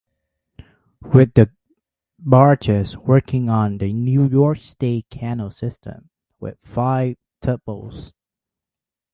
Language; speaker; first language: English; native; English